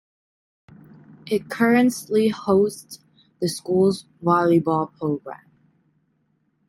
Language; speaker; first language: English; non-native, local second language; Cantonese